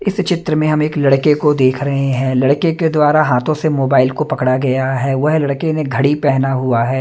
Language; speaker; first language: Hindi; non-native, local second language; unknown